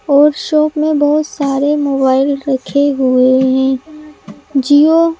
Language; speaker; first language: Hindi; native; Hindi